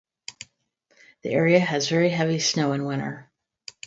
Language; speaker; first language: English; native; English